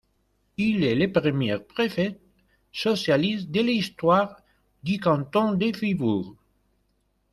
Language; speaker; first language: French; non-native, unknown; Spanish